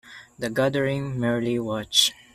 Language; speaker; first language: English; non-native, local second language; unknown